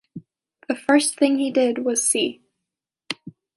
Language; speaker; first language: English; native; English